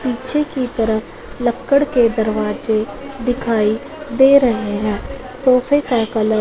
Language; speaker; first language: Hindi; non-native, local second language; Punjabi